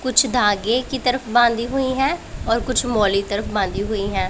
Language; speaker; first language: Hindi; non-native, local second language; Punjabi